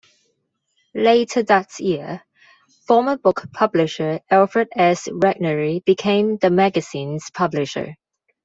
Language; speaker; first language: English; non-native, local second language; Cantonese